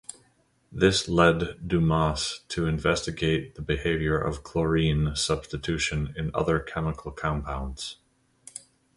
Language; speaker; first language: English; native; English